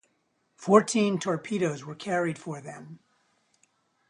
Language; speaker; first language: English; native; English